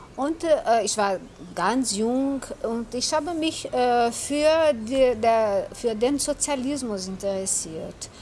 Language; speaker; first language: German; non-native, fluent; Portuguese